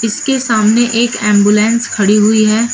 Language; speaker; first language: Hindi; native; Hindi